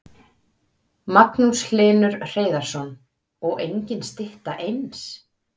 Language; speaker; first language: Icelandic; native; Icelandic